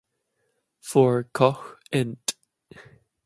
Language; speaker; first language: English; non-native, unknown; German